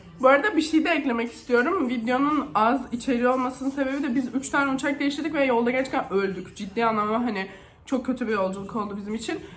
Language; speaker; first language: Turkish; native; Turkish